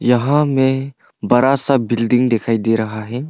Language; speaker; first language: Hindi; non-native, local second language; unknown